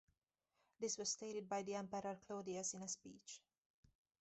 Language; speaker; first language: English; native; English